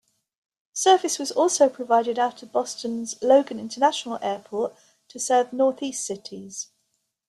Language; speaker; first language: English; native; English